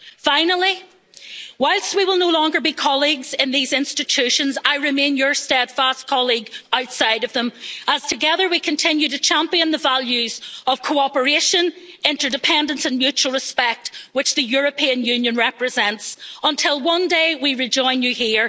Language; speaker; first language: English; native; English